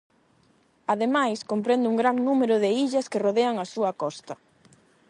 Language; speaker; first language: Galician; non-native, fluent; Spanish